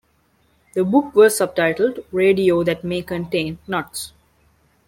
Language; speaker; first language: English; non-native, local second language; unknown